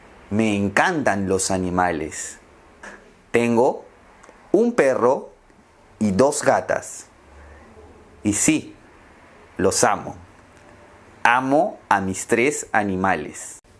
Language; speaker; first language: Spanish; native; Spanish